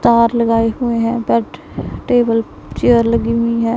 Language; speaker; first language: Hindi; non-native, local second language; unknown